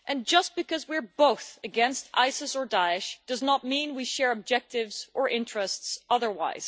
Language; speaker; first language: English; non-native, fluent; Dutch